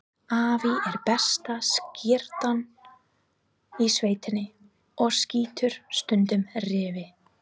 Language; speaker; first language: Icelandic; non-native, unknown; English